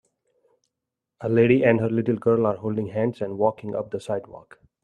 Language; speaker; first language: English; non-native, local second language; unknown